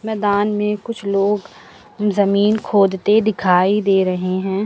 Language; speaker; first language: Hindi; native; Hindi